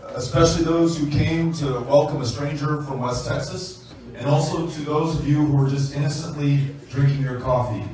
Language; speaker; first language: English; native; English